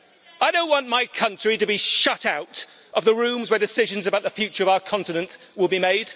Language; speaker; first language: English; native; English